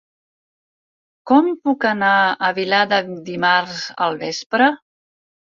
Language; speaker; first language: Catalan; non-native, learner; Spanish